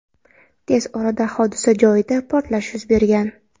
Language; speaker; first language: Uzbek; non-native, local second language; Kara-Kalpak